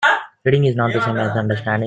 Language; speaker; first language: English; non-native, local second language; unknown